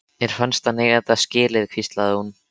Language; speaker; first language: Icelandic; native; Icelandic